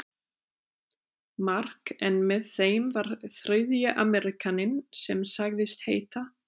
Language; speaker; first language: Icelandic; non-native, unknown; German